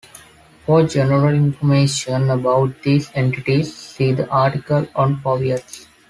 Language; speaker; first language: English; non-native, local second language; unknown